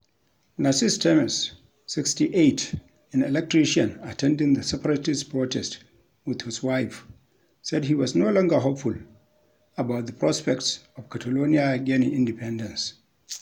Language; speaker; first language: English; non-native, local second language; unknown